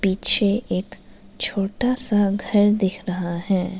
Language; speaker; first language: Hindi; non-native, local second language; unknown